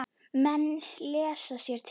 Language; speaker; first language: Icelandic; native; Icelandic